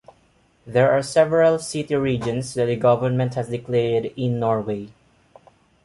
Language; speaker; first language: English; non-native, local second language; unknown